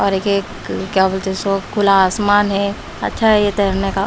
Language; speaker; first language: Hindi; non-native, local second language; Punjabi